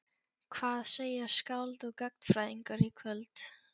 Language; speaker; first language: Icelandic; non-native, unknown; Polish